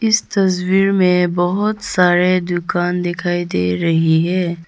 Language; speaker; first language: Hindi; early bilingual, other home language; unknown